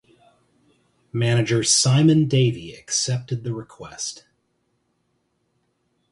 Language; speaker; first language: English; native; English